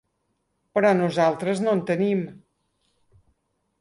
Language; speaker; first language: Catalan; native; Catalan